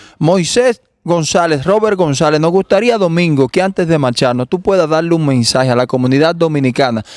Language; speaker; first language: Spanish; native; Spanish